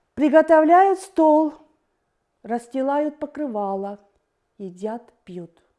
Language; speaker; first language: Russian; non-native, fluent; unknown